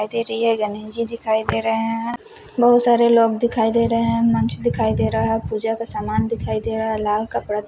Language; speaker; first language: Hindi; non-native, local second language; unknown